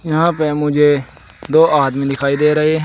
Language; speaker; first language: Hindi; native; Hindi